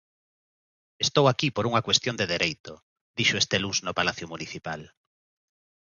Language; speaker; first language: Galician; native; Galician